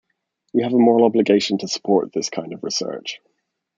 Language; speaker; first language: English; native; English